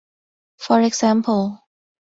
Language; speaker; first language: English; non-native, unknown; Thai